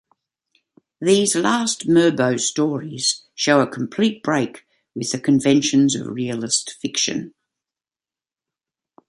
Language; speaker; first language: English; native; English